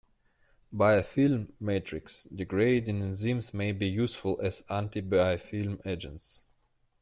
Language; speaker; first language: English; non-native, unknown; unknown